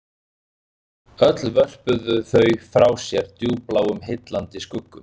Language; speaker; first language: Icelandic; native; Icelandic